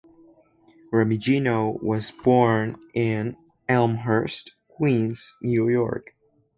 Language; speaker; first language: English; non-native, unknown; Spanish